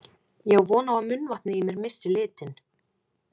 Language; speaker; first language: Icelandic; native; Icelandic